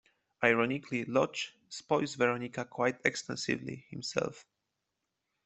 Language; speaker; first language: English; non-native, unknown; Polish